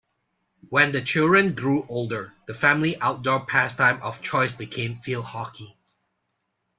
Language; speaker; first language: English; non-native, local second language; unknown